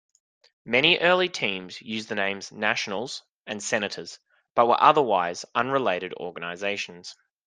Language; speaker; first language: English; native; English